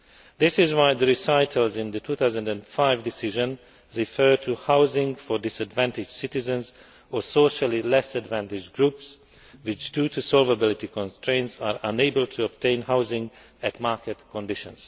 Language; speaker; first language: English; non-native, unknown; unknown